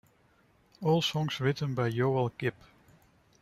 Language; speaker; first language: English; non-native, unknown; Dutch